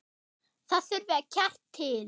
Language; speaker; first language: Icelandic; non-native, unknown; German